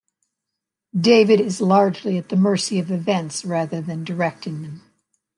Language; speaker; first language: English; native; English